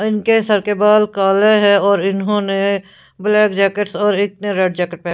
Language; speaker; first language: Hindi; non-native, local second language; Punjabi